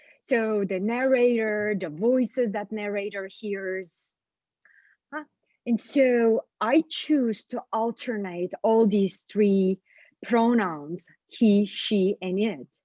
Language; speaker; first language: English; non-native, fluent; Bulgarian